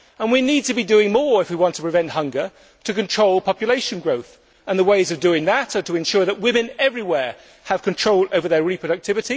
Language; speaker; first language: English; native; English